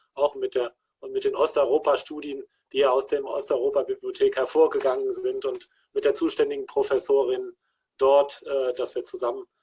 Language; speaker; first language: German; native; German